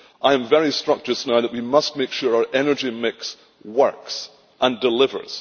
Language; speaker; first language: English; native; English